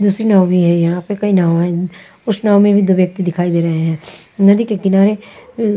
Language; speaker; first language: Hindi; non-native, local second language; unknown